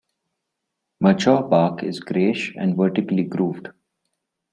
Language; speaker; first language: English; non-native, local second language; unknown